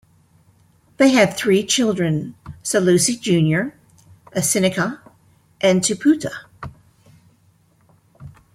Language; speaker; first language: English; native; English